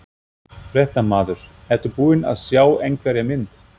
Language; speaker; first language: Icelandic; non-native, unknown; German